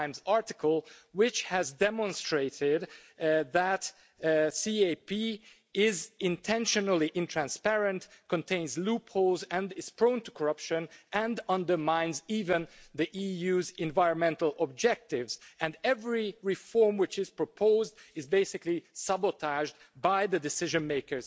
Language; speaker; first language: English; non-native, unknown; Hungarian